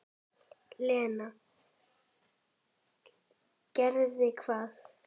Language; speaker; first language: Icelandic; native; Icelandic